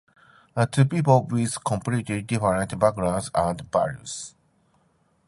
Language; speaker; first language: English; non-native, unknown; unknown